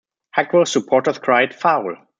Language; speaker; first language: English; non-native, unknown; German